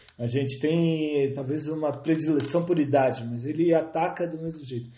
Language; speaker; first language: Portuguese; native; Portuguese